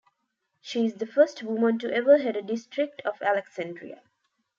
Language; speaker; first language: English; non-native, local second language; Tamil